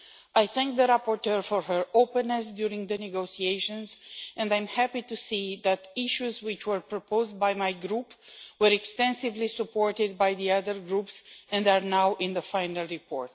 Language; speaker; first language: English; non-native, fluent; Romanian